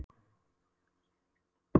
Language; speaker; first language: Icelandic; non-native, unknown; Polish